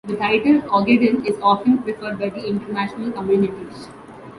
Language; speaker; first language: English; non-native, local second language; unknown